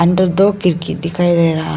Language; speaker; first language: Hindi; non-native, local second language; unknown